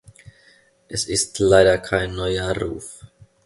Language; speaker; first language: German; non-native, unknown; Finnish